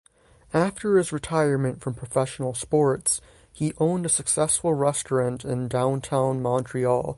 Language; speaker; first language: English; native; English